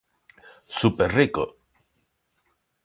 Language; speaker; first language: Galician; non-native, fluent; Spanish